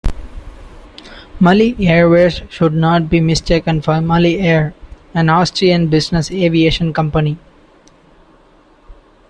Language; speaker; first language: English; non-native, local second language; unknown